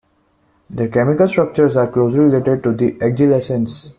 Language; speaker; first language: English; non-native, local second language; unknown